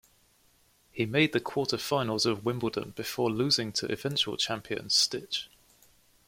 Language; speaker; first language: English; native; English